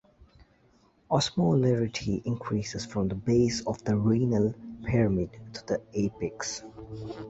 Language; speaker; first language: English; native; English